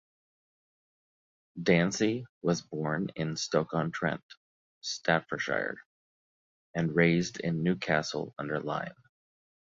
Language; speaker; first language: English; native; English